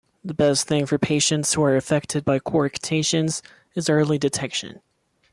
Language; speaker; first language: English; non-native, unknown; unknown